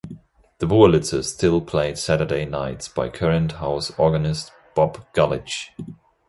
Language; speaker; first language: English; non-native, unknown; German